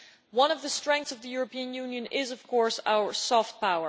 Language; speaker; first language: English; non-native, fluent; Dutch